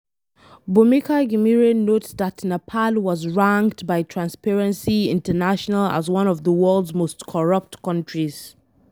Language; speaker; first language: English; non-native, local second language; Hausa